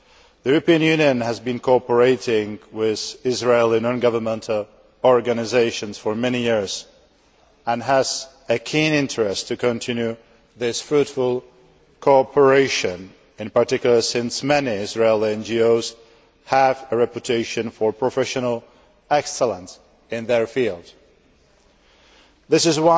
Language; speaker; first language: English; non-native, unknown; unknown